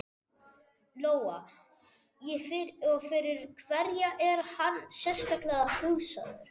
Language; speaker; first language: Icelandic; non-native, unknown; Spanish